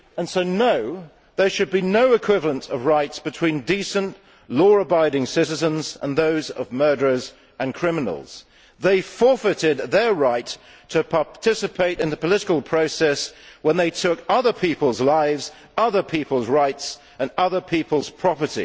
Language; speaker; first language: English; native; English